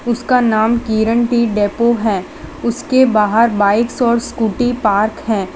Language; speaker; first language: Hindi; non-native, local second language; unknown